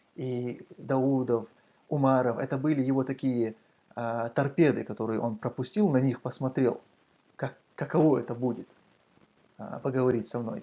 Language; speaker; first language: Russian; non-native, local second language; Chechen